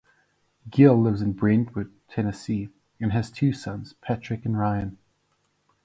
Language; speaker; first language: English; non-native, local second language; Afrikaans